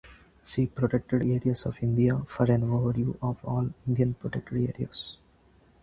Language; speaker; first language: English; non-native, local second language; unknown